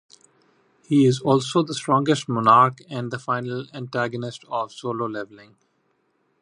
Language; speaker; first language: English; non-native, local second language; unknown